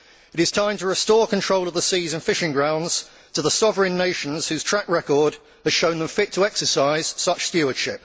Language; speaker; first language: English; native; English